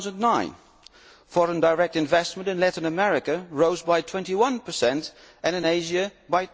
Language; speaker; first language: English; non-native, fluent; Dutch